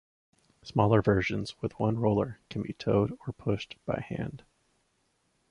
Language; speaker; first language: English; native; English